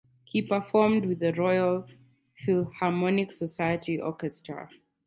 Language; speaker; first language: English; non-native, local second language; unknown